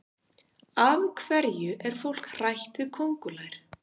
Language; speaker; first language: Icelandic; native; Icelandic